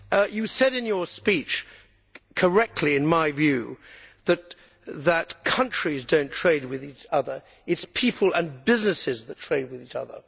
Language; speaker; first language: English; native; English